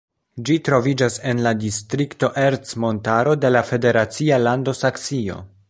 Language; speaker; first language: Esperanto; non-native, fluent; Polish